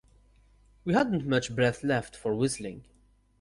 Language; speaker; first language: English; non-native, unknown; Kabyle